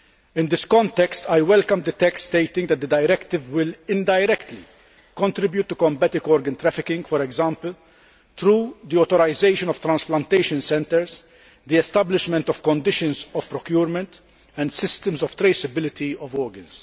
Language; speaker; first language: English; non-native, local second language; Maltese